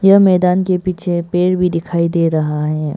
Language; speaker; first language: Hindi; non-native, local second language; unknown